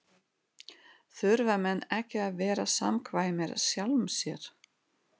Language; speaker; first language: Icelandic; non-native, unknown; Russian